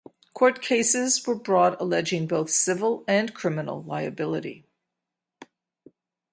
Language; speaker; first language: English; native; English